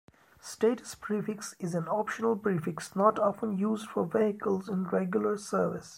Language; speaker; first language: English; non-native, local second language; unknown